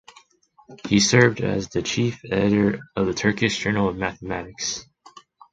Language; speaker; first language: English; non-native, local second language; Chinese